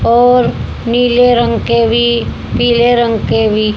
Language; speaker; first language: Hindi; native; Hindi